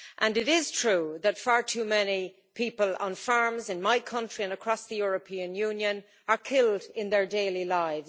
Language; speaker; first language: English; native; English